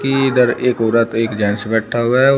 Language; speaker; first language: Hindi; native; Hindi